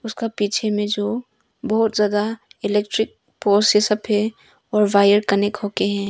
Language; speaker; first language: Hindi; early bilingual, other home language; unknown